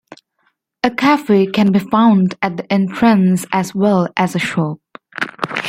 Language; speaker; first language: English; native; English